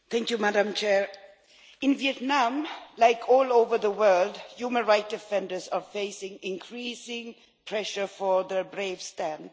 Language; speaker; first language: English; non-native, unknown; Swedish